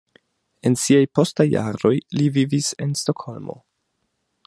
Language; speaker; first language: Esperanto; non-native, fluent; German